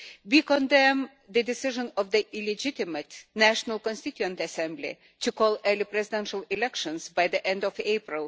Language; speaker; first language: English; non-native, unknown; Lithuanian